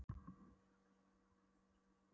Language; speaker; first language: Icelandic; non-native, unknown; Polish